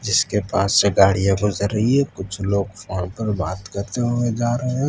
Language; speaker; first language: Hindi; non-native, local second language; Gujarati